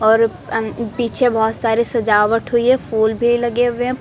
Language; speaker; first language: Hindi; native; Hindi